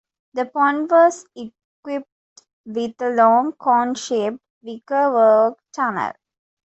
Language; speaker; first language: English; non-native, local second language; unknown